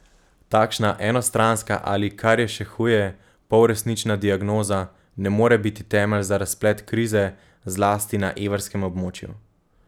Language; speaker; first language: Slovenian; native; Slovenian